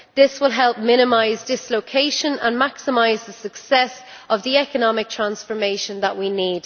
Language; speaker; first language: English; native; English